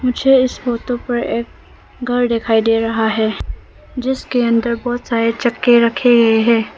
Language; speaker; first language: Hindi; non-native, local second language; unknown